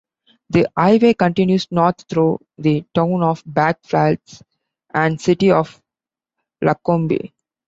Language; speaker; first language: English; non-native, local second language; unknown